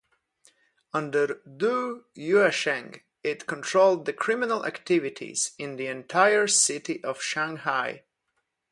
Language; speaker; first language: English; non-native, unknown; Polish